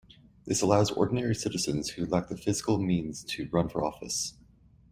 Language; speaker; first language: English; native; English